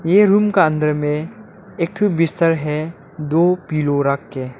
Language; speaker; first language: Hindi; non-native, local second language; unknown